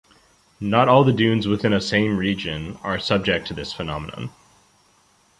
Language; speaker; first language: English; native; English